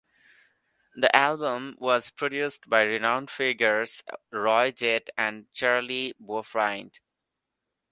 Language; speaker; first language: English; non-native, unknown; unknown